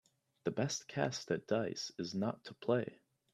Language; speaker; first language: English; native; English